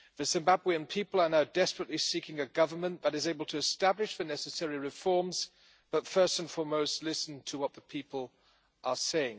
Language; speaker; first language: English; non-native, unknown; German